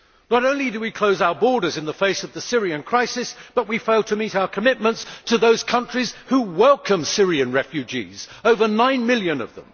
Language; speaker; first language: English; native; English